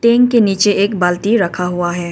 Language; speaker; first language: Hindi; non-native, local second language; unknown